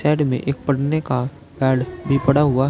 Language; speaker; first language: Hindi; native; Hindi